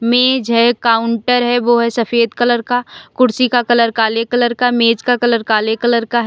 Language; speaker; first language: Hindi; native; Hindi